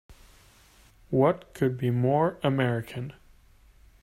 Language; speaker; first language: English; native; English